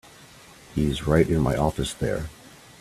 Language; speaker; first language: English; native; English